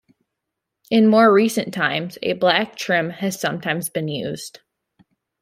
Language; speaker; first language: English; native; English